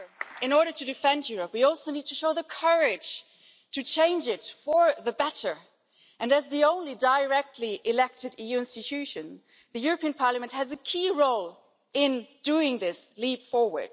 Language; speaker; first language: English; non-native, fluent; German